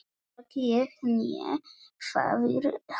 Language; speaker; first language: Icelandic; non-native, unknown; Polish